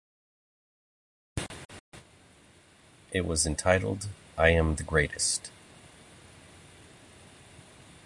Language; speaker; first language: English; native; English